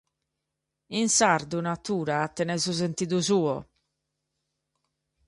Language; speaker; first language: Sardinian; native; Sardinian